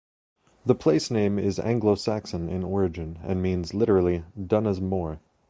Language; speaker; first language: English; native; English